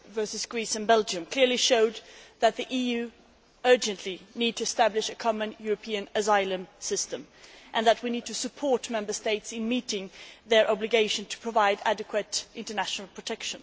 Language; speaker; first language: English; non-native, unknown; Swedish